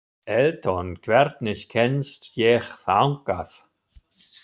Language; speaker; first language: Icelandic; non-native, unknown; German